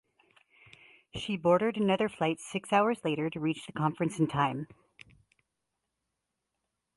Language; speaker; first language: English; native; English